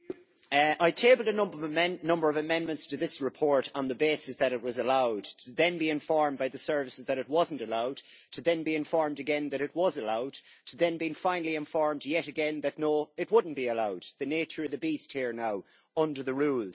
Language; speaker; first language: English; native; English